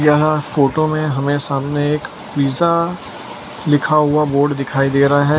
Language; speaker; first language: Hindi; non-native, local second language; Gujarati